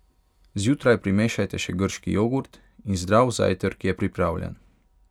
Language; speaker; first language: Slovenian; non-native, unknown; Hungarian